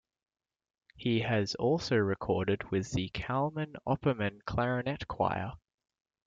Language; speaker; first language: English; native; English